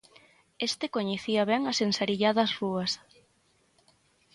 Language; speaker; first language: Galician; native; Galician